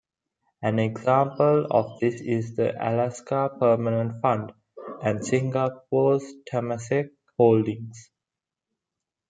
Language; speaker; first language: English; non-native, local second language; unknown